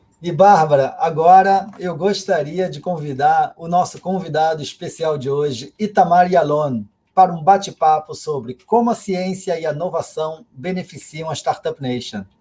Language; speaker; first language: Portuguese; native; Portuguese